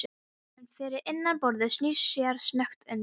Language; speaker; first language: Icelandic; non-native, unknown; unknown